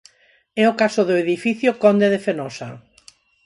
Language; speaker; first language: Galician; non-native, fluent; Spanish